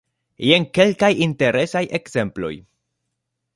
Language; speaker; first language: Esperanto; non-native, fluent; Spanish